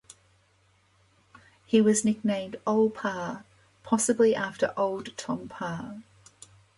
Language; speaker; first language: English; native; English